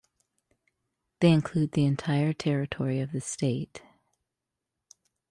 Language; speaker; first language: English; native; English